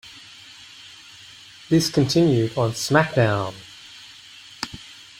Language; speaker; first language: English; native; English